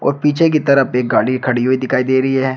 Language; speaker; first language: Hindi; native; Hindi